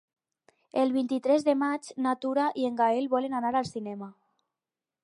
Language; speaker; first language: Catalan; non-native, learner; Spanish